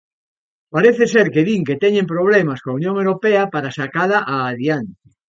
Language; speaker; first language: Galician; native; Galician